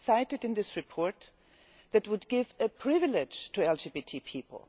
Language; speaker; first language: English; non-native, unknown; German